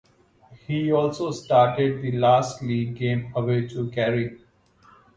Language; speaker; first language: English; non-native, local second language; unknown